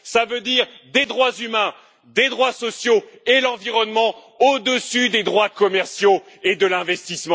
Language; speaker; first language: French; native; French